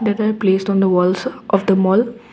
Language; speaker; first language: English; non-native, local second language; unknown